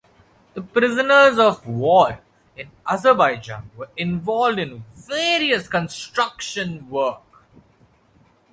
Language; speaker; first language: English; non-native, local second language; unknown